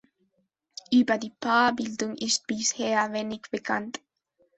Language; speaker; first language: German; non-native, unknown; Spanish